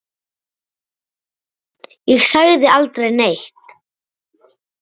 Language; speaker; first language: Icelandic; native; Icelandic